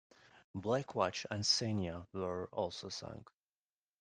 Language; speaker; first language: English; non-native, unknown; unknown